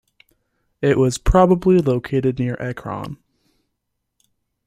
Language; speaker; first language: English; native; English